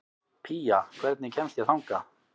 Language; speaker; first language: Icelandic; native; Icelandic